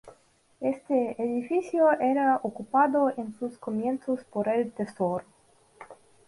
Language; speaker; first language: Spanish; non-native, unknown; Russian